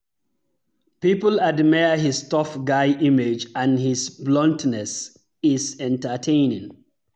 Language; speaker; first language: English; non-native, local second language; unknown